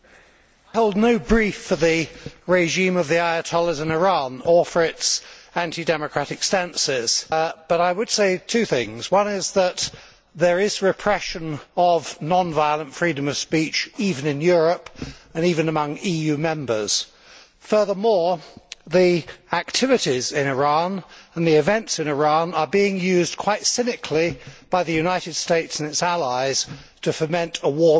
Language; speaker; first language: English; native; English